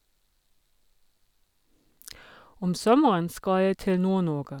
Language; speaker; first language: Norwegian; non-native, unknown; German